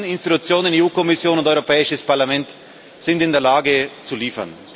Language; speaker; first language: German; native; German